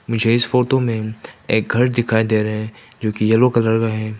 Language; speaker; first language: Hindi; non-native, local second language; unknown